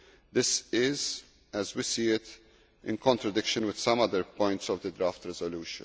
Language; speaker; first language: English; non-native, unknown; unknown